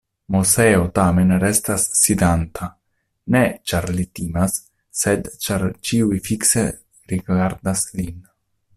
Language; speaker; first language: Esperanto; non-native, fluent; Italian